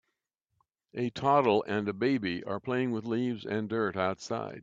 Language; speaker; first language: English; native; English